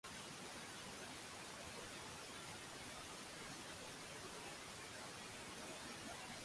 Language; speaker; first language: English; native; English